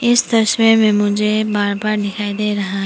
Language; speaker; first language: Hindi; non-native, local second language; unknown